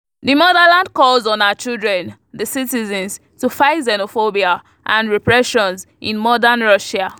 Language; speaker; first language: English; non-native, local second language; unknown